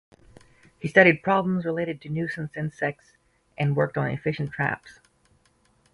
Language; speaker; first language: English; native; English